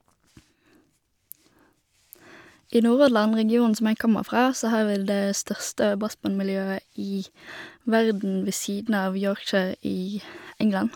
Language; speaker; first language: Norwegian; native; Norwegian